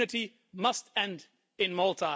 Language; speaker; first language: English; non-native, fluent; Dutch